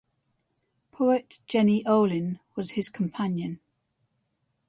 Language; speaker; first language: English; native; English